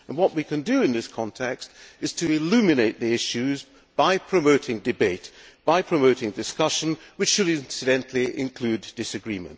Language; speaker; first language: English; non-native, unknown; Hungarian